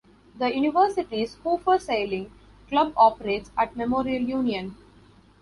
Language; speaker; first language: English; non-native, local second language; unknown